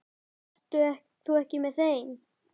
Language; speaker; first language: Icelandic; native; Icelandic